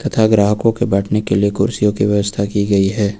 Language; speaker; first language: Hindi; native; Hindi